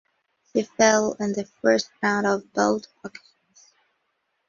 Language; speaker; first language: English; non-native, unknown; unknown